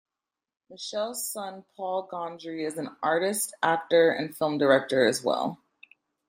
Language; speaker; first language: English; native; English